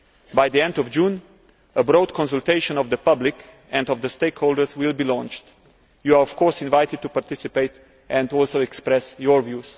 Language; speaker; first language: English; non-native, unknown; Slovenian